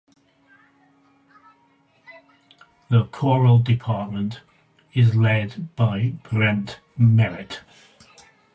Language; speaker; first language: English; native; English